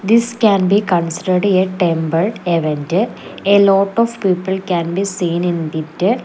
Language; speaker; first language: English; non-native, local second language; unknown